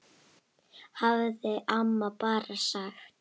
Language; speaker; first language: Icelandic; native; Icelandic